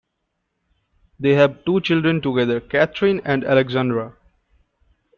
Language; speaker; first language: English; non-native, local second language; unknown